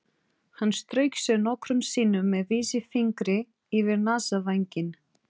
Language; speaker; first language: Icelandic; non-native, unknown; Portuguese